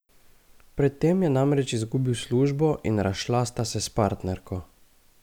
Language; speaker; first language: Slovenian; native; Slovenian